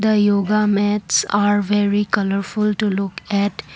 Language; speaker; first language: English; non-native, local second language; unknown